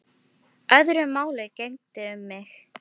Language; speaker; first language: Icelandic; non-native, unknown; Filipino